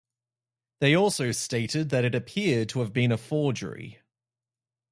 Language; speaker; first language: English; native; English